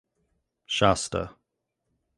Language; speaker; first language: English; native; English